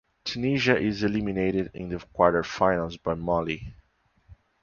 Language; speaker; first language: English; non-native, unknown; Portuguese